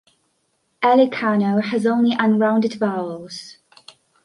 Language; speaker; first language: English; non-native, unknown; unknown